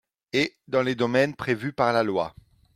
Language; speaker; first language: French; non-native, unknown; Dutch